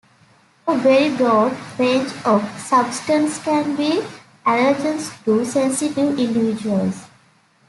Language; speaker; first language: English; native; English